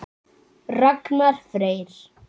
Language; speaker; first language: Icelandic; native; Icelandic